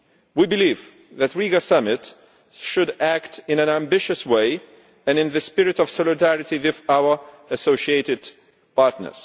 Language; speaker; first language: English; non-native, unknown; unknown